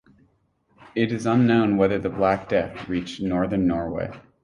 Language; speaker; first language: English; native; English